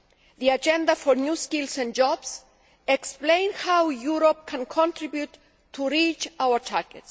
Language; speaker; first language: English; non-native, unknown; Greek